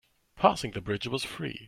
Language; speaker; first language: English; non-native, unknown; German